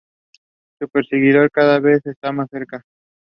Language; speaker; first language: English; non-native, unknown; Spanish